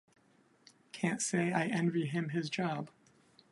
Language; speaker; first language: English; native; English